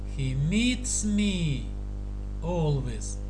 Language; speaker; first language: English; non-native, learner; Russian